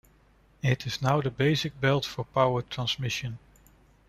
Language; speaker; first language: English; non-native, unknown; Dutch